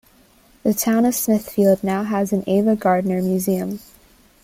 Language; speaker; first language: English; native; English